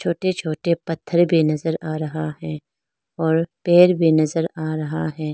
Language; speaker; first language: Hindi; non-native, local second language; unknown